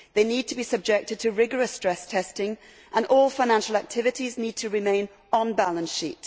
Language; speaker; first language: English; native; English